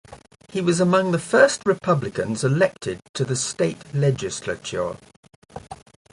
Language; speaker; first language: English; native; English